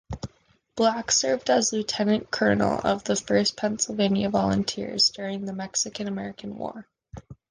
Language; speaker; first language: English; native; English